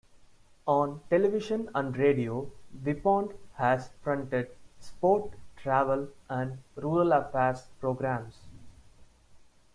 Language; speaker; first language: English; non-native, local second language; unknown